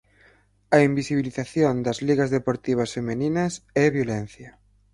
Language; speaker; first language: Galician; native; Galician